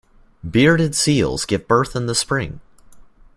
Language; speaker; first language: English; native; English